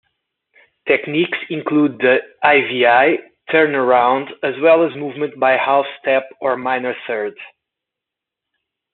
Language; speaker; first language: English; non-native, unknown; Portuguese